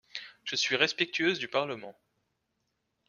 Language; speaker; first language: French; native; French